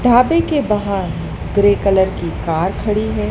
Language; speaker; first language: Hindi; native; Hindi